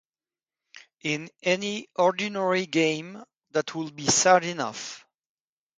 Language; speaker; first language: English; non-native, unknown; French